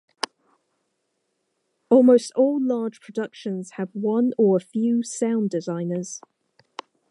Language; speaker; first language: English; native; English